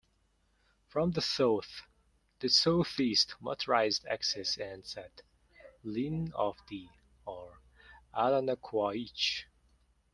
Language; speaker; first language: English; non-native, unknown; Mongolian